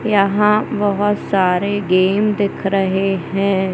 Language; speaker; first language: Hindi; native; Hindi